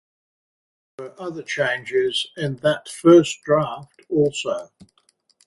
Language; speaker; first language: English; native; English